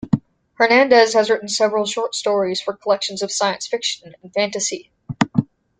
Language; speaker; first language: English; native; English